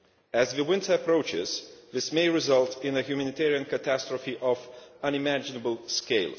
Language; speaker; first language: English; non-native, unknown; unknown